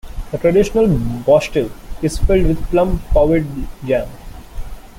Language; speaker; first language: English; non-native, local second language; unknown